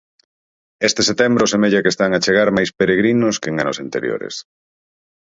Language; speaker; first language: Galician; native; Galician